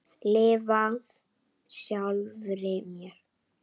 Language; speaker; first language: Icelandic; native; Icelandic